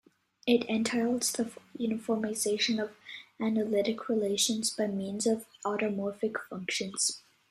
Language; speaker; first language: English; native; English